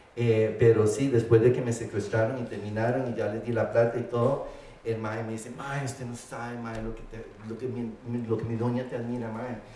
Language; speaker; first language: Spanish; early bilingual, heritage; Spanish